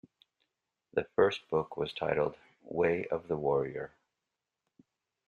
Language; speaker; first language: English; native; English